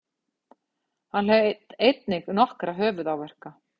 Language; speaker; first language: Icelandic; native; Icelandic